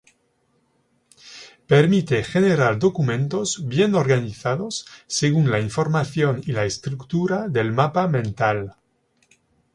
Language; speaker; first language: Spanish; non-native, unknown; French